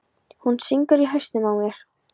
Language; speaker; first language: Icelandic; non-native, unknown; Polish